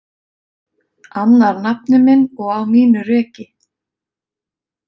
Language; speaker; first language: Icelandic; native; Icelandic